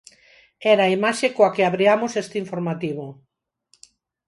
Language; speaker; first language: Galician; non-native, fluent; Spanish